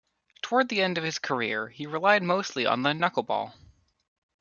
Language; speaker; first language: English; native; English